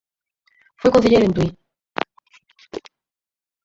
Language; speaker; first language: Galician; native; Galician